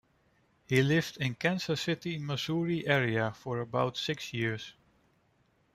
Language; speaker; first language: English; non-native, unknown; Dutch